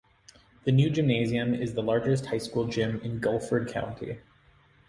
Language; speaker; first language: English; native; English